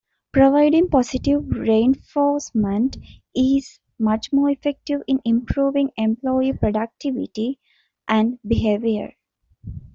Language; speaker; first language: English; non-native, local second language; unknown